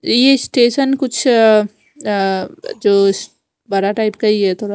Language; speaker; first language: Hindi; non-native, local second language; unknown